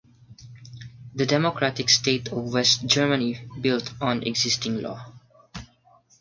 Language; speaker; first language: English; non-native, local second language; Filipino